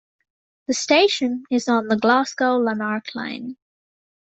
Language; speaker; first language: English; native; English